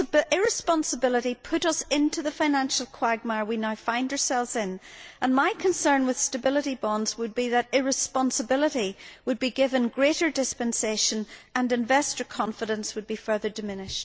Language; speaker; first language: English; native; English